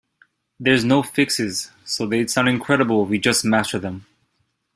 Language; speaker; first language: English; native; English